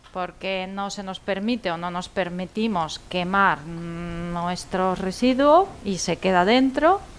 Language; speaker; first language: Spanish; native; Spanish